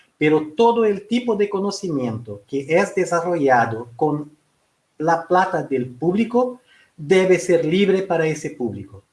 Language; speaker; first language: Spanish; non-native, related language; Portuguese